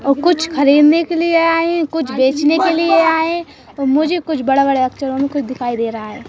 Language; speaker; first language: Hindi; native; Hindi